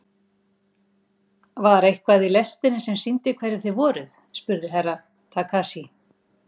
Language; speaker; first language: Icelandic; native; Icelandic